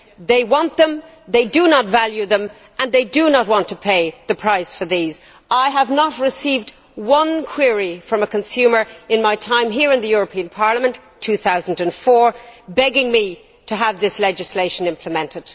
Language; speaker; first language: English; native; English